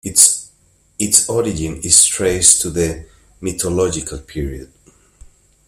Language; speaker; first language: English; non-native, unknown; Spanish